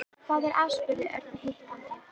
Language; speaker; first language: Icelandic; native; Icelandic